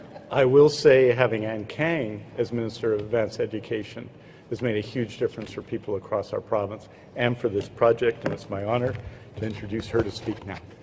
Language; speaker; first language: English; native; English